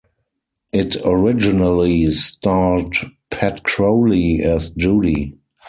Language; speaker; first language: English; non-native, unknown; German